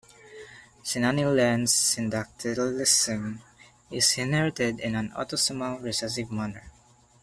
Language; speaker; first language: English; non-native, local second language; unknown